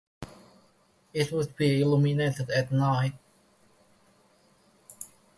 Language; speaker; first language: English; non-native, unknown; Indonesian